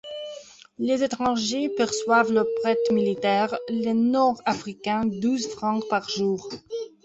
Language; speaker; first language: French; non-native, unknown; Belarusian